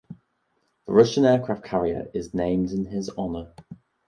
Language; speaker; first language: English; native; English